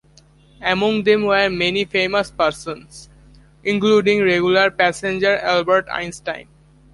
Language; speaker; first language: English; native; English